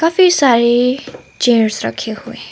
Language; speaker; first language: Hindi; non-native, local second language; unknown